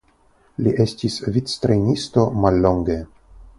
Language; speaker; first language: Esperanto; non-native, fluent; Russian